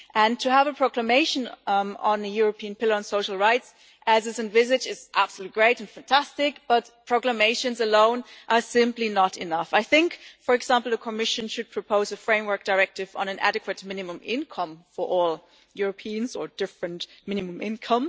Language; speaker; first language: English; non-native, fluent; German